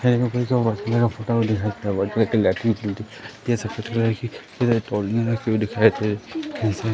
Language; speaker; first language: Hindi; native; Hindi